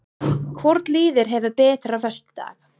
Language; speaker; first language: Icelandic; non-native, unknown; English